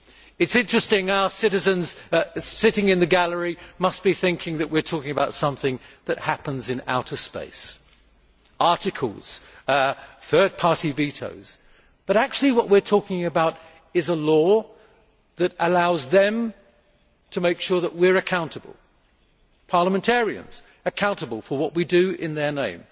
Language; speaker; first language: English; native; English